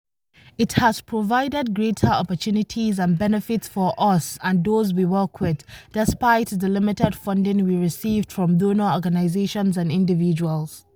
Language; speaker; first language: English; non-native, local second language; Hausa